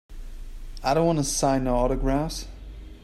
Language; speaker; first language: English; native; English